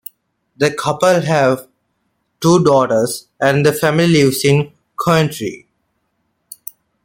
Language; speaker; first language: English; non-native, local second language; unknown